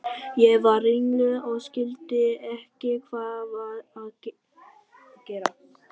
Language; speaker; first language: Icelandic; non-native, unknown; Vietnamese